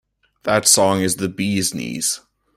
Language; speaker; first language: English; native; English